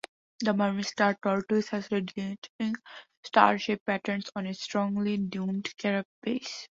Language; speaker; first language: English; non-native, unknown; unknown